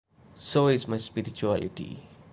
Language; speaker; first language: English; non-native, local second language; Malayalam